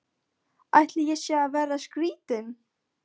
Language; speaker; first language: Icelandic; non-native, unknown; Polish